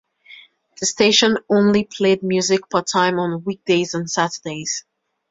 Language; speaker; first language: English; native; English